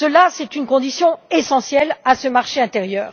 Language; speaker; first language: French; native; French